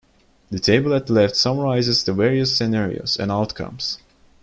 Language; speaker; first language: English; non-native, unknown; Turkish